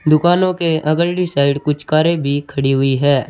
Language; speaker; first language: Hindi; native; Hindi